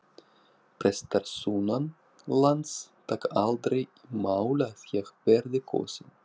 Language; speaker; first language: Icelandic; non-native, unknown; Russian